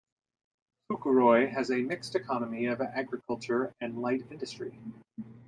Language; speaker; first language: English; native; English